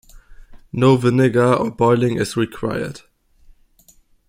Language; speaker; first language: English; non-native, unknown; German